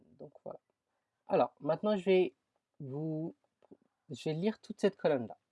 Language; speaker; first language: French; early bilingual, other home language; Tamil